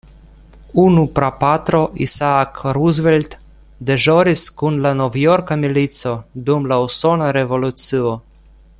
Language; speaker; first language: Esperanto; non-native, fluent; Russian